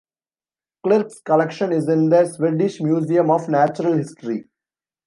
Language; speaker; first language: English; non-native, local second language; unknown